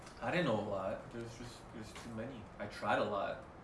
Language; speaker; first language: English; early bilingual, other home language; Korean